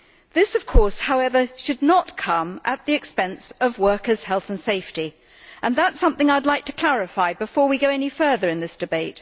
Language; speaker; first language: English; native; English